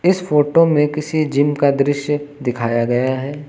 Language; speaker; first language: Hindi; native; Hindi